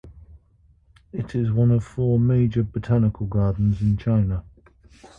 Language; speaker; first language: English; native; English